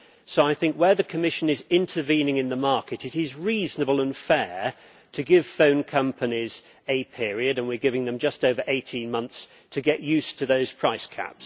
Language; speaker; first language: English; native; English